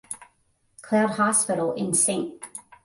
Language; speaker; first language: English; native; English